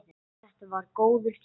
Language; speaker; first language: Icelandic; non-native, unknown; English